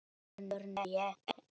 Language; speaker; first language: Icelandic; non-native, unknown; Polish